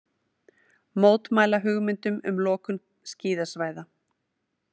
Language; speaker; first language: Icelandic; native; Icelandic